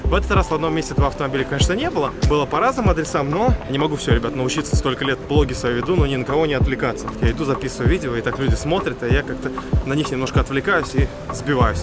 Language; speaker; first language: Russian; native; Russian